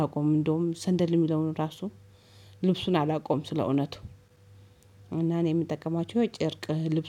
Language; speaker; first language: Amharic; native; Amharic